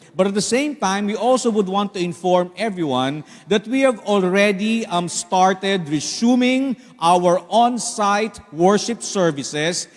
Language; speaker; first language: English; non-native, local second language; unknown